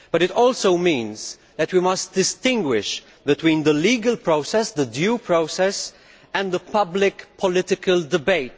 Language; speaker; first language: English; non-native, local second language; Maltese